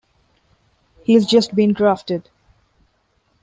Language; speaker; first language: English; non-native, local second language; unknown